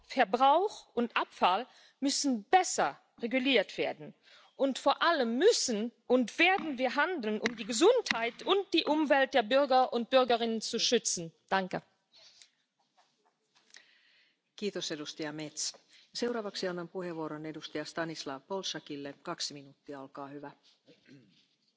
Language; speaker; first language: Spanish; native; Spanish